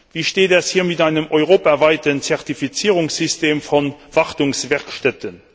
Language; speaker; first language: German; non-native, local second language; Luxembourgish